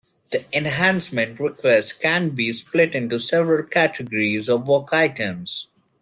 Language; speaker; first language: English; non-native, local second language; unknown